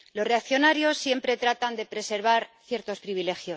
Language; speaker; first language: Spanish; native; Spanish